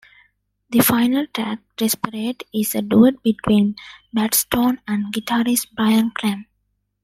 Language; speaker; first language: English; non-native, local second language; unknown